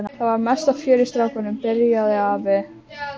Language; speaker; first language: Icelandic; native; Icelandic